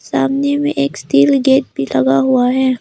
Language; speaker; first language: Hindi; non-native, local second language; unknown